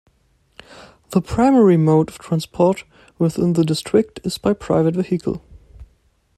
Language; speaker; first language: English; non-native, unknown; German